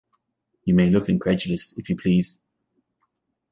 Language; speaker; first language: English; native; English